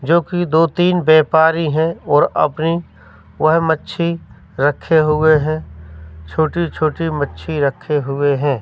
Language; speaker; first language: Hindi; native; Hindi